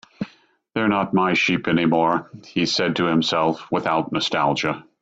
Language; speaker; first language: English; native; English